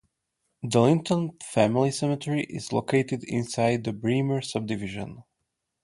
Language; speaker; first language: English; non-native, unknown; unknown